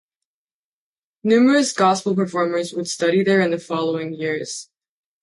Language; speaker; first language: English; native; English